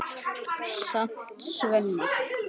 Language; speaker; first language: Icelandic; native; Icelandic